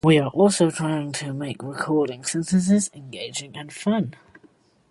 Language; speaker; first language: English; native; English